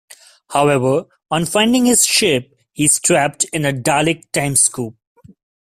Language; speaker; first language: English; non-native, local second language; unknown